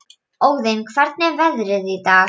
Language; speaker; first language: Icelandic; non-native, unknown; Polish